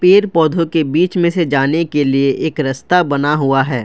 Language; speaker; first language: Hindi; non-native, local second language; Assamese